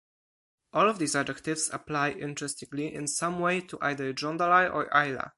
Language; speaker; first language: English; non-native, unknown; Polish